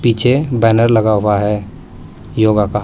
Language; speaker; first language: Hindi; native; Hindi